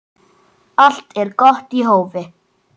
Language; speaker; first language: Icelandic; native; Icelandic